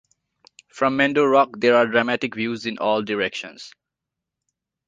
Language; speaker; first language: English; non-native, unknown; Nepali